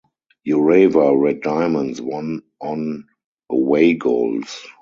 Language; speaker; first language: English; non-native, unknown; German